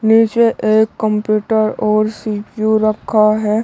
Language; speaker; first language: Hindi; native; Hindi